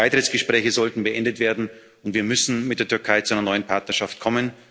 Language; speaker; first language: German; native; German